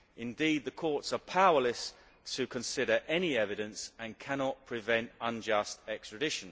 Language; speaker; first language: English; native; English